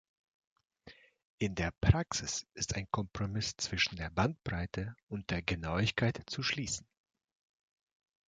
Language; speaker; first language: German; non-native, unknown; Russian